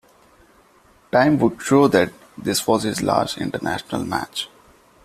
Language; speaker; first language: English; non-native, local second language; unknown